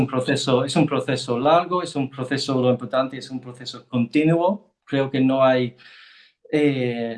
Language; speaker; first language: Spanish; non-native, fluent; English